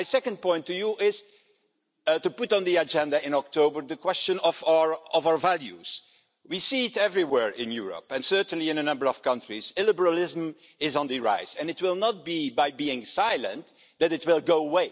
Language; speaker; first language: English; non-native, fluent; Dutch